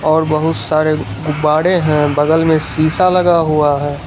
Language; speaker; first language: Hindi; non-native, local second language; Gujarati